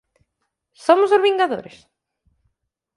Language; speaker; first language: Galician; native; Galician